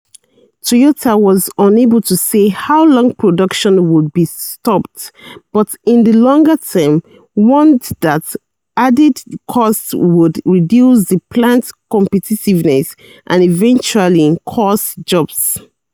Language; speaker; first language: English; non-native, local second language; Yoruba